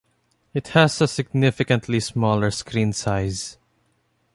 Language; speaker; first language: English; non-native, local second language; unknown